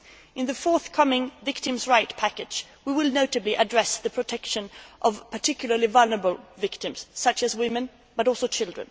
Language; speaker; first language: English; non-native, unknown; Swedish